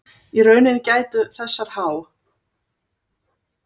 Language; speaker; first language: Icelandic; native; Icelandic